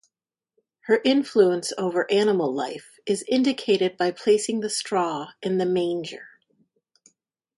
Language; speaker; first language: English; native; English